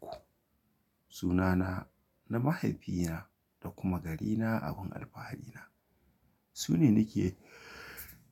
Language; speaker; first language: Hausa; native; Hausa